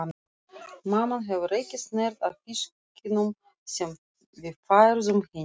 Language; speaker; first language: Icelandic; non-native, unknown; Russian